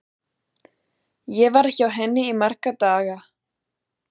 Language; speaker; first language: Icelandic; non-native, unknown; German